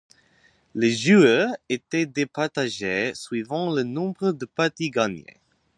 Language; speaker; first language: French; non-native, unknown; English